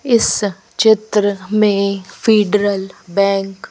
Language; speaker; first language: Hindi; native; Hindi